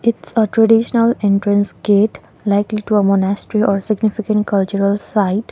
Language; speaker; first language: English; non-native, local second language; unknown